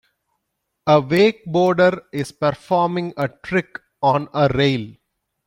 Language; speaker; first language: English; non-native, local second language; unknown